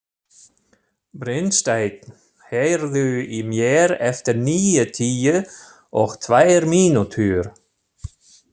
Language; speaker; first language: Icelandic; non-native, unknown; German